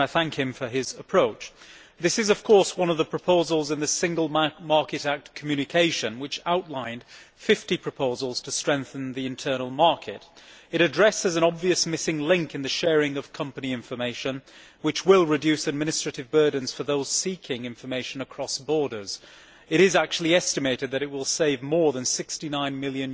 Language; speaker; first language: English; native; English